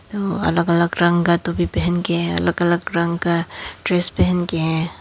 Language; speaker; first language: Hindi; non-native, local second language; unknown